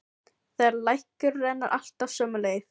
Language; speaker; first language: Icelandic; non-native, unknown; Filipino